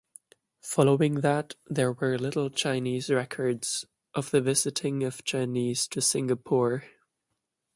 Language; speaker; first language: English; non-native, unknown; German